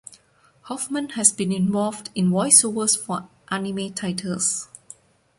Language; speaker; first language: English; non-native, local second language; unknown